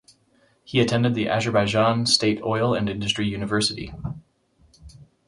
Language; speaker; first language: English; native; English